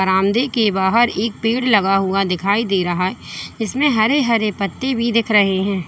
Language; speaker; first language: Hindi; native; Hindi